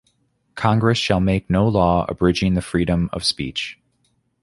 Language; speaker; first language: English; native; English